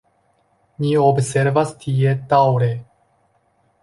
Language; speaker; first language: Esperanto; non-native, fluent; Chinese